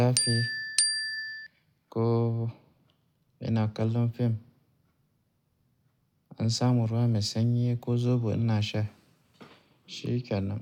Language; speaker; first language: Hausa; native; Hausa